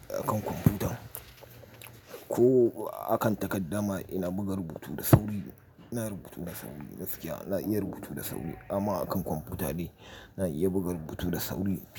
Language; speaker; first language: Hausa; native; Hausa